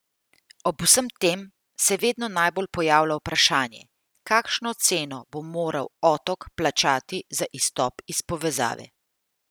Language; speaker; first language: Slovenian; native; Slovenian